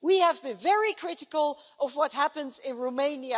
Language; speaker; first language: English; non-native, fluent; Dutch